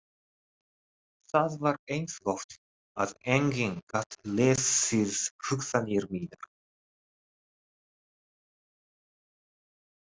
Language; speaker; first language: Icelandic; non-native, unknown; Japanese